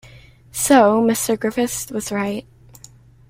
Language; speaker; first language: English; native; English